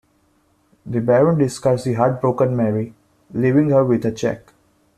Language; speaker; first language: English; non-native, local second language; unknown